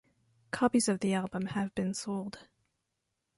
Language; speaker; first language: English; non-native, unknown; French